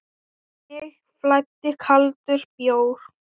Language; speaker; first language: Icelandic; non-native, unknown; Thai